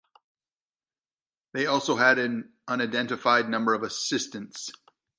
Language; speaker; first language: English; native; English